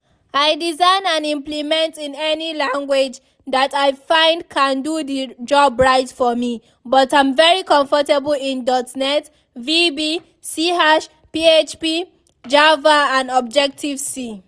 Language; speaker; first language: English; non-native, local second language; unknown